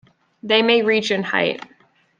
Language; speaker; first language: English; native; English